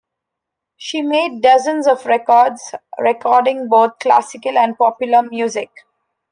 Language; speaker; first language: English; non-native, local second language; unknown